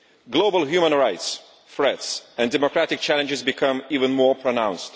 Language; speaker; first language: English; non-native, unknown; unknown